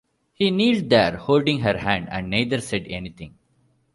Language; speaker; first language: English; non-native, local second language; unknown